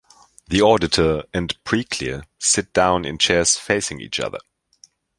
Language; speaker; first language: English; non-native, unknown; German